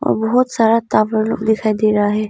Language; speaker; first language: Hindi; non-native, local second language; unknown